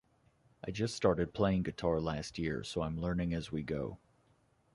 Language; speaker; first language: English; native; English